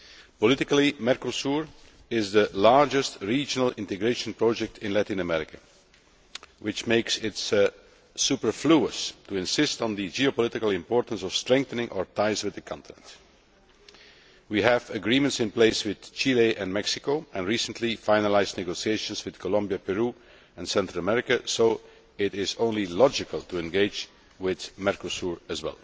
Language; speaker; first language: English; non-native, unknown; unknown